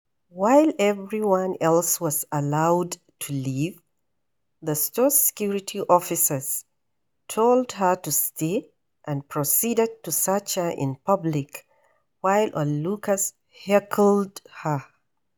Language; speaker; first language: English; non-native, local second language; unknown